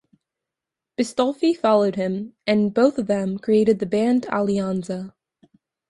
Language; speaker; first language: English; native; English